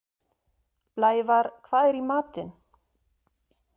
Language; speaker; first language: Icelandic; non-native, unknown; German